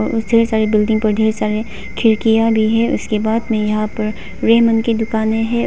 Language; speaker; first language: Hindi; non-native, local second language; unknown